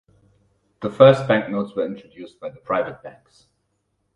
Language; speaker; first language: English; non-native, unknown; German